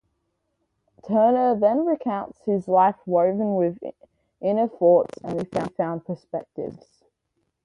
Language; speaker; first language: English; native; English